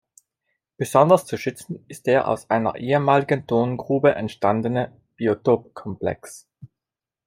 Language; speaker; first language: German; non-native, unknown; Italian